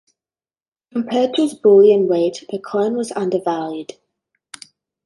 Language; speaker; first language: English; native; English